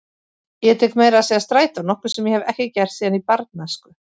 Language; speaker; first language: Icelandic; native; Icelandic